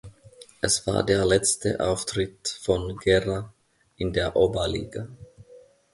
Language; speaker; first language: German; non-native, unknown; Finnish